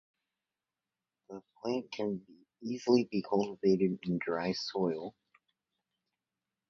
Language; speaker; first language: English; native; English